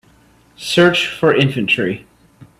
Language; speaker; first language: English; native; English